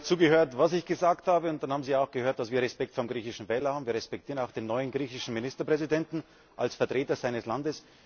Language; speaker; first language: German; native; German